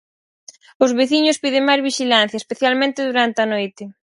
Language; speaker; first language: Galician; native; Galician